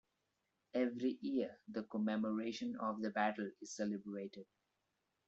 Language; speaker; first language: English; non-native, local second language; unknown